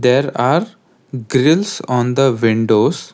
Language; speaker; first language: English; non-native, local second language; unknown